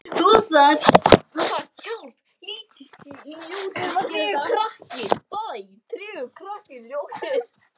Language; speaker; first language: Icelandic; native; Icelandic